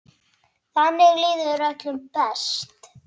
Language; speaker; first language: Icelandic; native; Icelandic